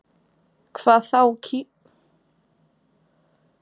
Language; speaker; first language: Icelandic; native; Icelandic